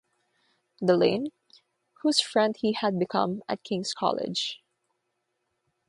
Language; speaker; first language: English; non-native, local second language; Filipino